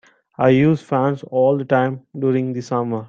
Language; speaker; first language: English; non-native, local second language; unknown